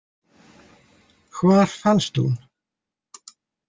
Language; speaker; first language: Icelandic; native; Icelandic